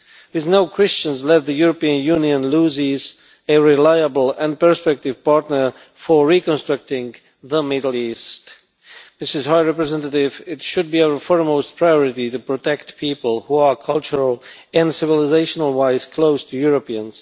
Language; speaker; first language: English; non-native, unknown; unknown